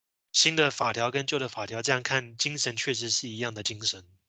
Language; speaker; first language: Chinese; native; Chinese